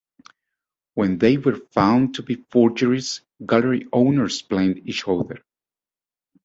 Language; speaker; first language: English; native; English